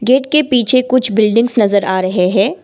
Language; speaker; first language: Hindi; non-native, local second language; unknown